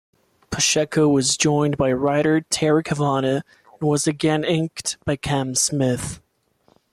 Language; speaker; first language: English; non-native, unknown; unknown